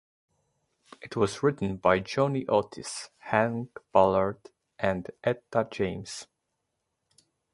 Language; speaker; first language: English; native; English